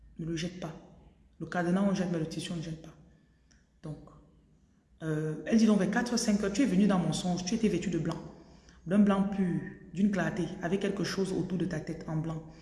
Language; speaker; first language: French; non-native, local second language; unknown